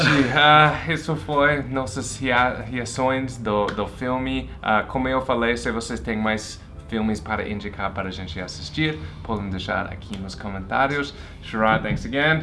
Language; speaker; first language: Portuguese; non-native, fluent; English